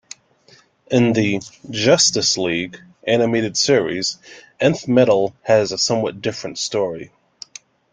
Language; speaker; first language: English; native; English